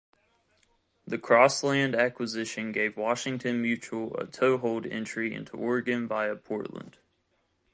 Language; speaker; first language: English; native; English